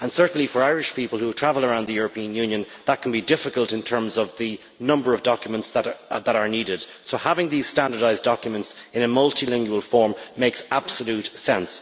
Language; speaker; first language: English; native; English